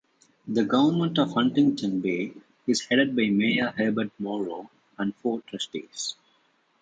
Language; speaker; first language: English; non-native, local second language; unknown